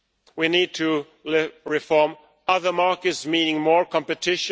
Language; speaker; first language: English; non-native, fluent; Swedish